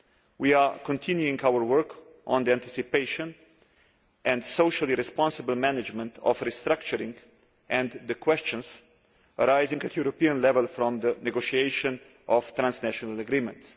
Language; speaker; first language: English; non-native, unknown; Slovenian